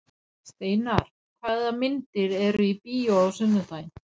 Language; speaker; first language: Icelandic; non-native, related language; Danish